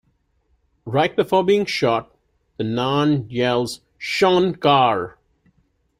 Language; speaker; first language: English; non-native, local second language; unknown